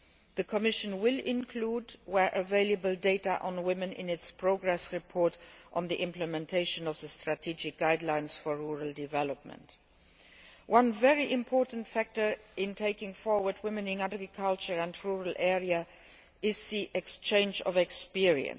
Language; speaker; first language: English; non-native, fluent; Luxembourgish